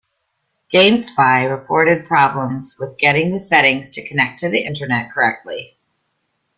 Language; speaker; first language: English; native; English